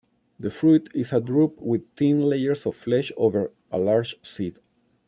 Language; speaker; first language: English; non-native, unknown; Spanish